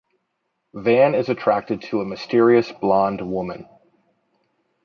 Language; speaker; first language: English; native; English